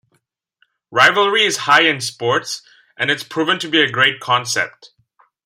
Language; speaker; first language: English; non-native, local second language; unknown